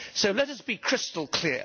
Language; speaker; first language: English; native; English